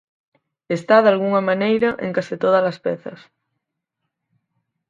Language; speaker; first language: Galician; native; Galician